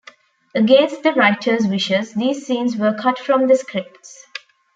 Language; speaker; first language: English; non-native, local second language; Tamil